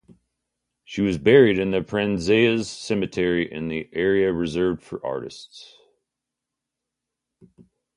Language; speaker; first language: English; native; English